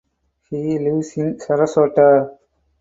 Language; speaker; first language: English; non-native, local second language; Tamil